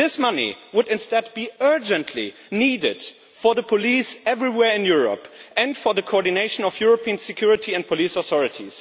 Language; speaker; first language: English; non-native, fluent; German